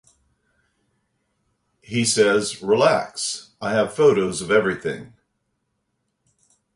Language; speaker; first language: English; native; English